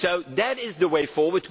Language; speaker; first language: English; non-native, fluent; Dutch